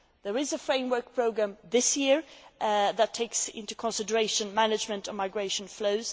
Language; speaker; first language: English; non-native, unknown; Swedish